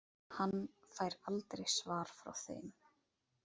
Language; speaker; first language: Icelandic; native; Icelandic